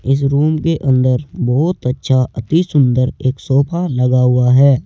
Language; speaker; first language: Hindi; native; Hindi